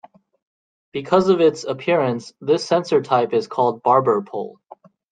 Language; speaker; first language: English; native; English